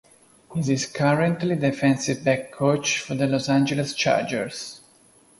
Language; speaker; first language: English; non-native, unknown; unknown